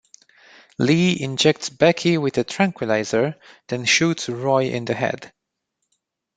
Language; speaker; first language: English; non-native, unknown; Romanian